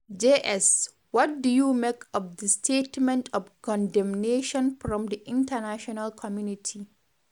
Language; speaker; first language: English; non-native, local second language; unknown